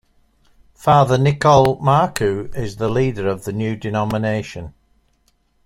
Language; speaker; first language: English; native; English